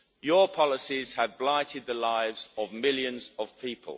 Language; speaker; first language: English; native; English